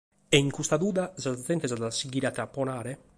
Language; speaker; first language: Sardinian; native; Sardinian